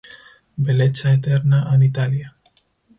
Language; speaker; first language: English; non-native, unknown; Spanish